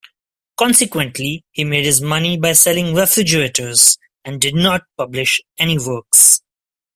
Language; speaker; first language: English; non-native, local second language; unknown